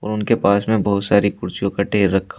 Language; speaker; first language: Hindi; native; Hindi